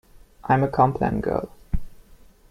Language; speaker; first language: English; non-native, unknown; German